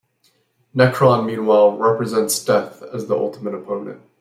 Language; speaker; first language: English; native; English